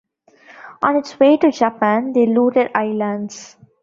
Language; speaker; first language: English; non-native, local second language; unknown